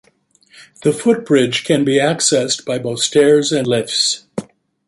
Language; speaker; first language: English; native; English